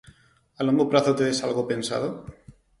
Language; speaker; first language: Galician; non-native, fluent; Spanish